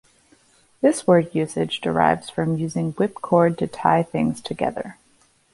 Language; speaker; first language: English; native; English